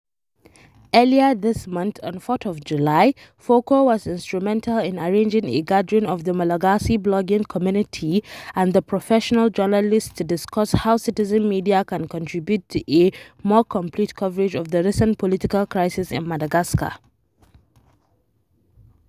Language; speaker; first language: English; non-native, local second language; Hausa